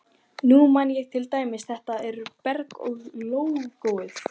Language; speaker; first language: Icelandic; native; Icelandic